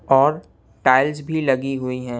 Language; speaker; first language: Hindi; non-native, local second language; Punjabi